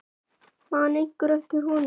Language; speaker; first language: Icelandic; native; Icelandic